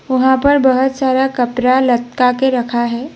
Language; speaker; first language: Hindi; non-native, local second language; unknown